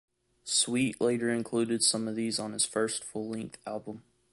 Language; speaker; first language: English; native; English